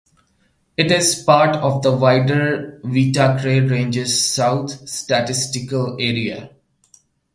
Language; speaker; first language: English; non-native, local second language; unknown